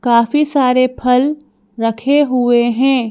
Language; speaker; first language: Hindi; native; Hindi